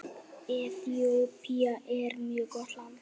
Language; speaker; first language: Icelandic; native; Icelandic